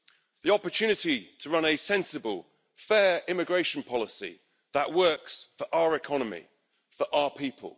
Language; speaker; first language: English; native; English